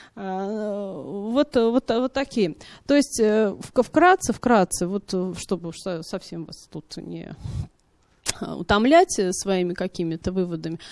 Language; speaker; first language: Russian; native; Russian